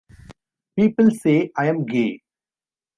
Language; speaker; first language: English; non-native, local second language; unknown